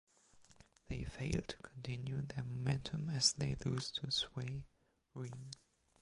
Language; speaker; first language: English; non-native, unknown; German